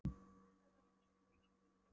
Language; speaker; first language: Icelandic; non-native, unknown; Polish